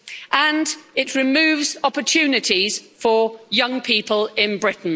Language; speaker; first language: English; native; English